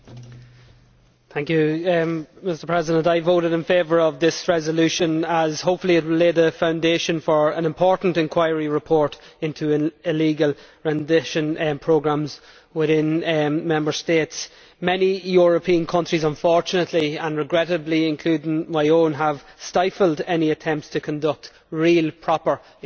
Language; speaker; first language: English; native; English